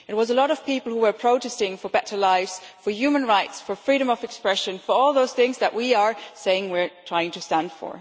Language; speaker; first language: English; non-native, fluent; German